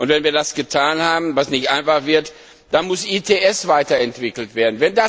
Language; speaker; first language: German; non-native, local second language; Luxembourgish